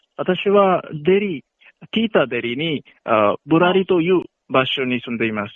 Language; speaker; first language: Japanese; non-native, learner; Hindi